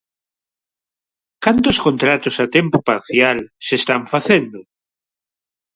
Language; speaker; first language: Galician; non-native, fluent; Spanish